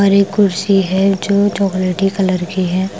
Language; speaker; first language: Hindi; non-native, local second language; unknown